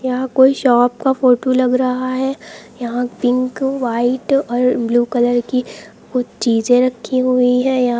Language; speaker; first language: Hindi; native; Hindi